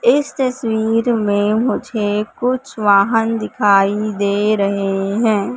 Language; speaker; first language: Hindi; native; Hindi